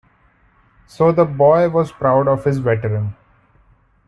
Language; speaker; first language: English; non-native, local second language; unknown